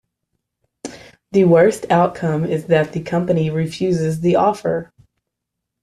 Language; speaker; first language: English; native; English